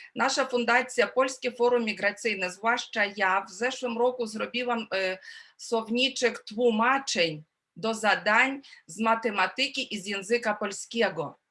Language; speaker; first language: Polish; non-native, related language; Ukrainian